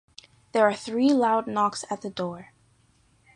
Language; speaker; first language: English; native; English